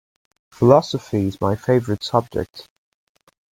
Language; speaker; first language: English; native; English